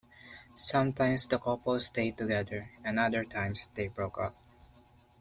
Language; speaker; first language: English; non-native, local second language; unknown